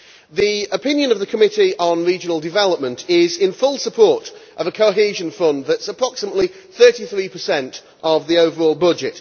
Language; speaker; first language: English; native; English